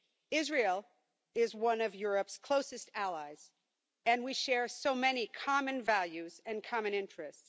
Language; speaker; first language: English; non-native, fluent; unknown